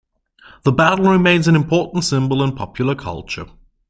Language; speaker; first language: English; non-native, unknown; German